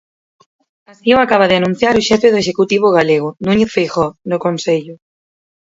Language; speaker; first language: Galician; native; Galician